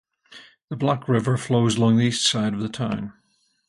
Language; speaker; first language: English; native; English